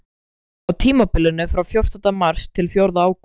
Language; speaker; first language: Icelandic; native; Icelandic